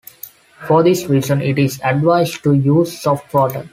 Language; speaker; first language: English; non-native, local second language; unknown